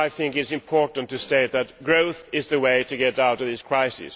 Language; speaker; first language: English; non-native, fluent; Swedish